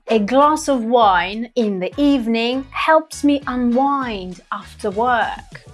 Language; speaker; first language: English; non-native, fluent; Russian